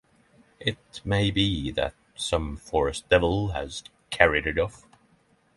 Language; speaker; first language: English; non-native, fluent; Norwegian